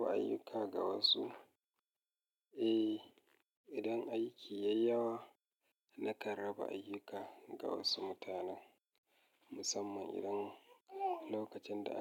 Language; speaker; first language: Hausa; native; Hausa